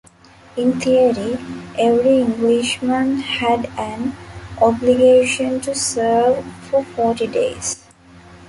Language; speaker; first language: English; non-native, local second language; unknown